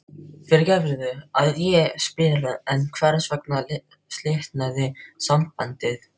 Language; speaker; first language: Icelandic; non-native, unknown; Filipino